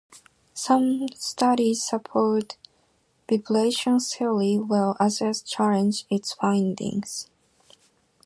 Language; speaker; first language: English; non-native, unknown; Japanese